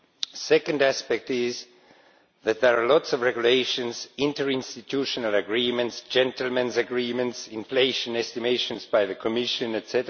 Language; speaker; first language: English; non-native, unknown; Estonian